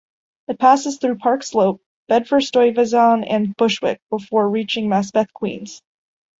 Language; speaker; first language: English; native; English